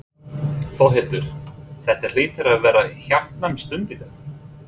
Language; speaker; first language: Icelandic; non-native, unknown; English